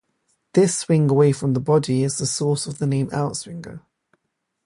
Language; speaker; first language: English; native; English